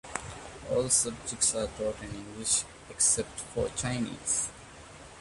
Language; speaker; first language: English; non-native, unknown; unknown